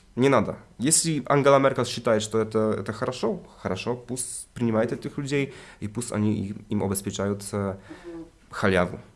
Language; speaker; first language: Russian; non-native, related language; Polish